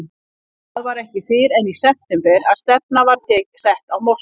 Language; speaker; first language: Icelandic; native; Icelandic